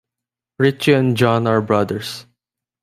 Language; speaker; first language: English; non-native, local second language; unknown